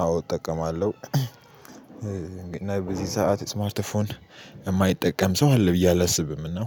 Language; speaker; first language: Amharic; native; Amharic